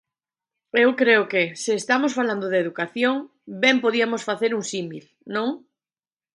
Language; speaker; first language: Galician; native; Galician